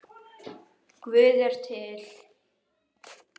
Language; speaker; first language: Icelandic; native; Icelandic